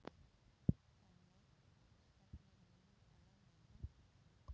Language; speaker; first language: Icelandic; non-native, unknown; Polish